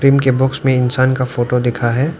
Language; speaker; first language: Hindi; non-native, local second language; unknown